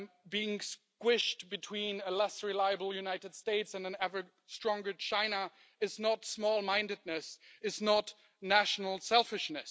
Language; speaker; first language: English; non-native, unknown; German